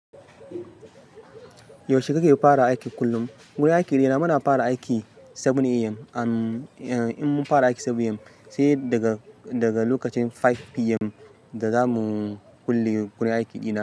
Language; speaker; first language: Hausa; non-native, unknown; Yoruba